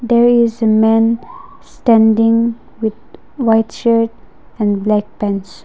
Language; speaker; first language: English; non-native, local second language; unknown